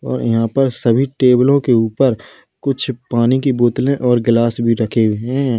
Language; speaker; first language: Hindi; native; Hindi